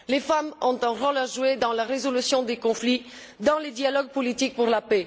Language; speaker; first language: French; non-native, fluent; Bulgarian